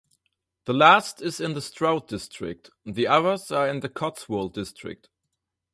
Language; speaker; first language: English; non-native, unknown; German